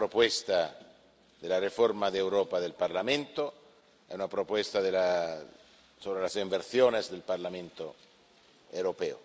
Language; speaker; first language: Spanish; non-native, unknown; Italian